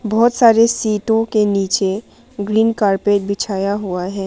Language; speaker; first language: Hindi; non-native, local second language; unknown